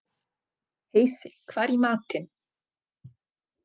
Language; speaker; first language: Icelandic; non-native, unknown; Czech